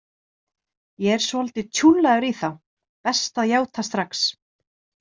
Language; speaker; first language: Icelandic; native; Icelandic